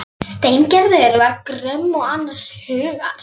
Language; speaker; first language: Icelandic; non-native, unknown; Polish